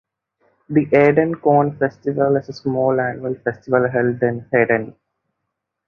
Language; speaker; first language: English; non-native, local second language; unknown